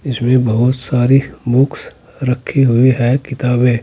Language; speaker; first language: Hindi; native; Hindi